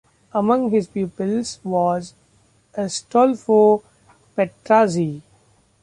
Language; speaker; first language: English; non-native, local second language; Marathi